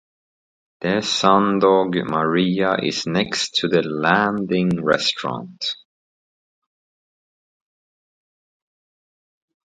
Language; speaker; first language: English; native; English